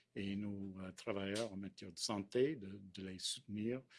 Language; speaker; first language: French; non-native, fluent; English